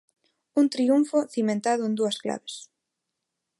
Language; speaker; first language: Galician; non-native, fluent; Spanish